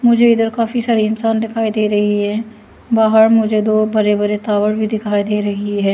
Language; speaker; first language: Hindi; non-native, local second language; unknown